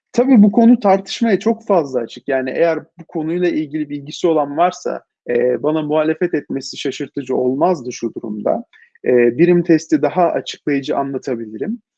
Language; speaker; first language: Turkish; native; Turkish